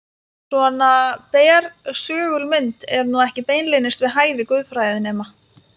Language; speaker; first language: Icelandic; non-native, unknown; Lithuanian